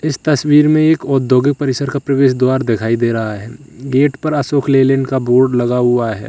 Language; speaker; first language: Hindi; native; Hindi